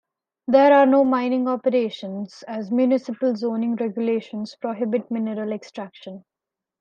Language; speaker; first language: English; non-native, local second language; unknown